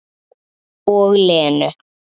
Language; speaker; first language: Icelandic; native; Icelandic